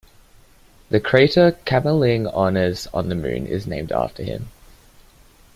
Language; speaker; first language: English; native; English